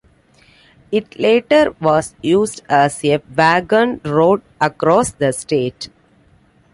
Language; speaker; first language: English; non-native, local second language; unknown